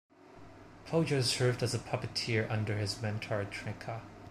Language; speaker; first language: English; non-native, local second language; Cantonese